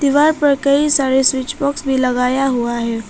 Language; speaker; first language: Hindi; non-native, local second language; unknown